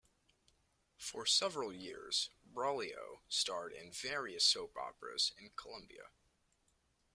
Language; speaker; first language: English; native; English